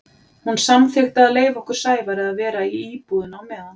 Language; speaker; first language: Icelandic; native; Icelandic